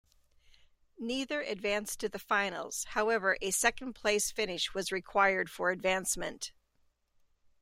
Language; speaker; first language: English; native; English